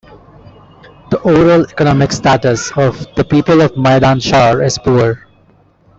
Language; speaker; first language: English; non-native, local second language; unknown